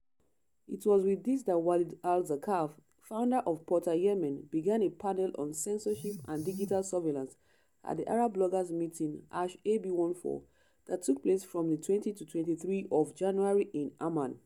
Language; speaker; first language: English; non-native, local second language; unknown